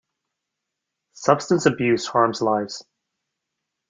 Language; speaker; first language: English; native; English